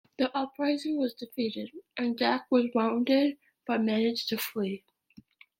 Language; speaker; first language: English; native; English